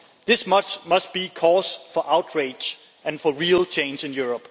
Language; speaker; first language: English; non-native, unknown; Danish